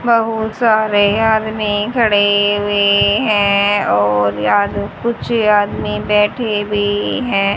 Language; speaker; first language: Hindi; native; Hindi